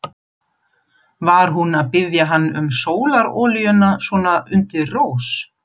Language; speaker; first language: Icelandic; non-native, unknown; German